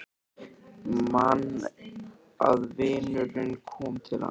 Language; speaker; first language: Icelandic; native; Icelandic